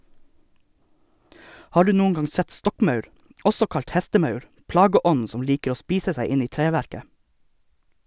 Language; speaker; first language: Norwegian; native; Norwegian